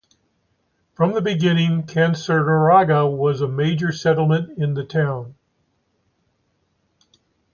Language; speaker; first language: English; native; English